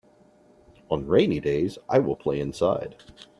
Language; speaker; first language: English; native; English